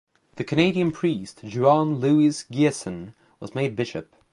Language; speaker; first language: English; native; English